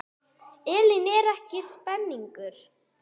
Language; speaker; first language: Icelandic; non-native, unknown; English